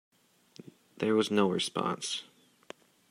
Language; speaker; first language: English; native; English